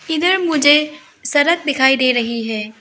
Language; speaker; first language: Hindi; early bilingual, other home language; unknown